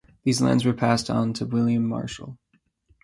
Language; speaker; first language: English; native; English